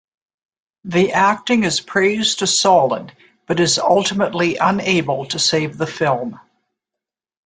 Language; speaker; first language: English; native; English